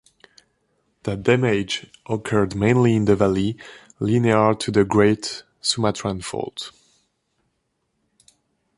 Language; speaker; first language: English; non-native, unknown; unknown